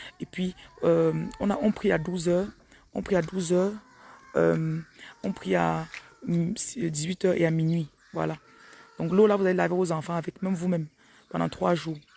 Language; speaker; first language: French; non-native, local second language; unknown